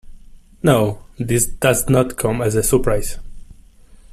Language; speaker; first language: English; non-native, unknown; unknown